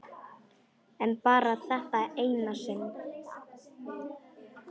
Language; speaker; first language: Icelandic; non-native, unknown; Polish